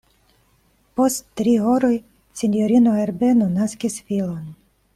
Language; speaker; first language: Esperanto; non-native, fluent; Russian